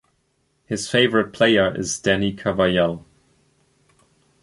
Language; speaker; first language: English; non-native, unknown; German